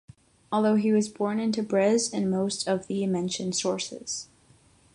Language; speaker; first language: English; non-native, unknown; Catalan